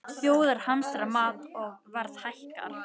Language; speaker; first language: Icelandic; native; Icelandic